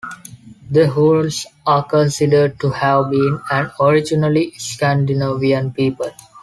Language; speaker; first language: English; non-native, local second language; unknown